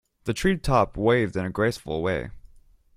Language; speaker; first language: English; native; English